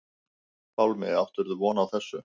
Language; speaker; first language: Icelandic; native; Icelandic